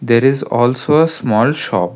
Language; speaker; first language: English; non-native, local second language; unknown